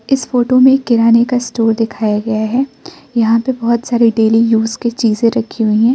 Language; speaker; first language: Hindi; non-native, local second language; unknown